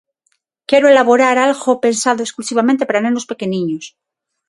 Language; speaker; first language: Galician; non-native, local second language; Spanish